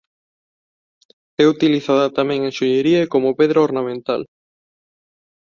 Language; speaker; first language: Galician; non-native, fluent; Spanish